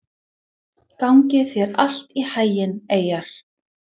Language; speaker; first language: Icelandic; non-native, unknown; English